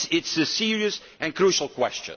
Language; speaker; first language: English; non-native, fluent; Dutch